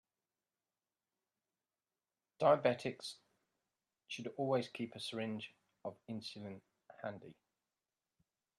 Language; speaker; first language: English; native; English